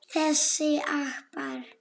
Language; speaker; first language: Icelandic; non-native, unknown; Polish